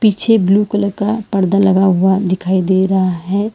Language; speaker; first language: Hindi; non-native, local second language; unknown